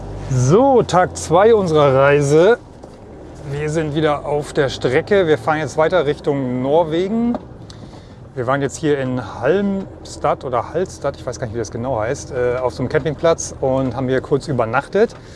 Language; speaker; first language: German; native; German